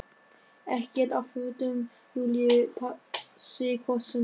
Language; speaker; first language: Icelandic; non-native, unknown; German